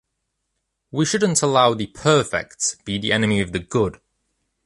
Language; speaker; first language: English; native; English